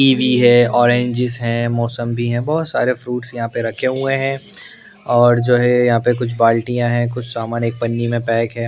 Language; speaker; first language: Hindi; non-native, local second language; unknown